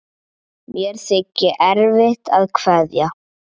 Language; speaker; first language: Icelandic; native; Icelandic